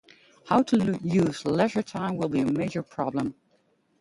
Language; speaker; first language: English; native; English